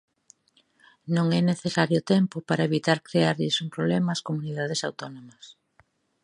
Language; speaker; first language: Galician; native; Galician